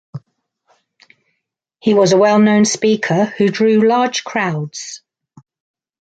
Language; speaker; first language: English; native; English